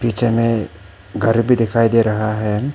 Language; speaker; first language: Hindi; early bilingual, other home language; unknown